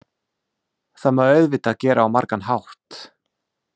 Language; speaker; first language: Icelandic; non-native, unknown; English